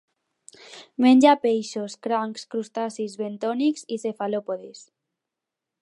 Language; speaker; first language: Catalan; non-native, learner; Spanish